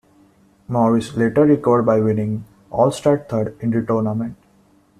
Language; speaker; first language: English; non-native, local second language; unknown